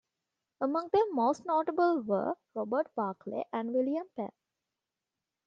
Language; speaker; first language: English; non-native, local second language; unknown